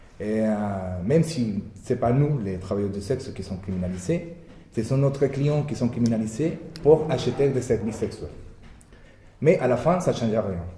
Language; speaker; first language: French; non-native, fluent; Spanish